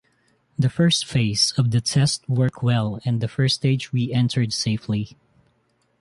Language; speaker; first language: English; non-native, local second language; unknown